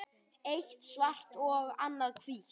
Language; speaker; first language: Icelandic; native; Icelandic